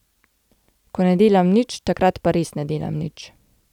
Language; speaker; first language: Slovenian; native; Slovenian